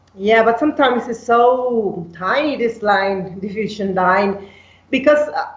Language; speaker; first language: English; non-native, fluent; Spanish